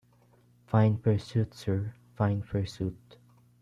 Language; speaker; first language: English; non-native, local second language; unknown